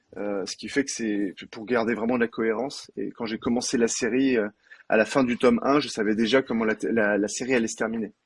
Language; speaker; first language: French; native; French